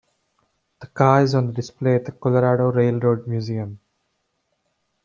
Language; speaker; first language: English; non-native, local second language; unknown